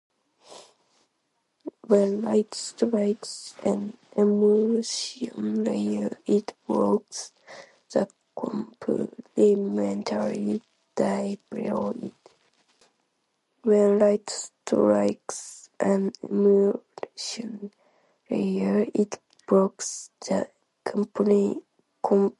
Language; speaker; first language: English; non-native, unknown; Japanese